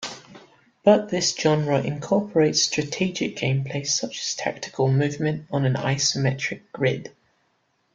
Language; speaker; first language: English; native; English